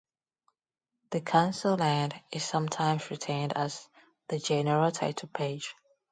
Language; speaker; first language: English; non-native, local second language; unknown